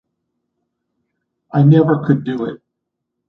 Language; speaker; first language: English; native; English